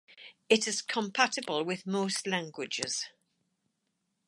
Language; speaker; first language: English; native; English